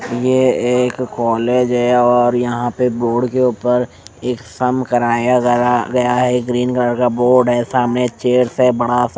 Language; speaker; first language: Hindi; non-native, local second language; Punjabi